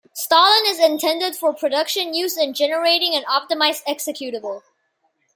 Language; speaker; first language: English; non-native, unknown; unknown